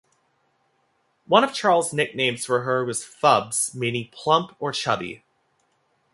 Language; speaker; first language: English; native; English